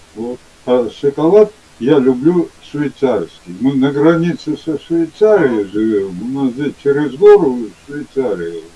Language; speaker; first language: Russian; non-native, local second language; Georgian